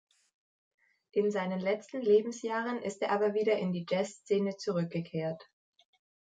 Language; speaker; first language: German; native; German